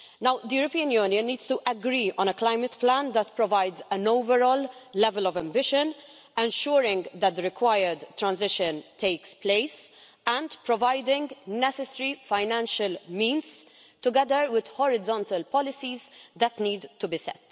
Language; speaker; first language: English; non-native, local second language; Maltese